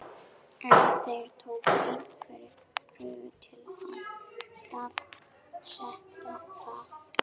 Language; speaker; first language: Icelandic; non-native, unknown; German